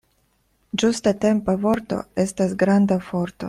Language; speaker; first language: Esperanto; non-native, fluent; Russian